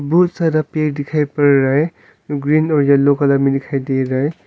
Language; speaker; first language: Hindi; non-native, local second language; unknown